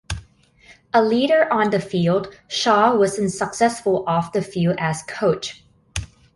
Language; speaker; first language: English; non-native, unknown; Thai